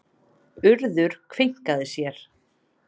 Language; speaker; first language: Icelandic; native; Icelandic